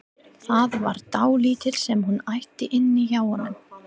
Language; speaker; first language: Icelandic; non-native, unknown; English